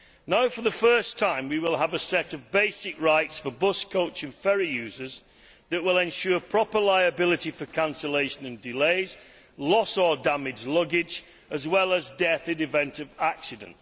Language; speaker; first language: English; native; English